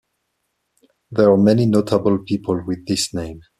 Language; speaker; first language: English; non-native, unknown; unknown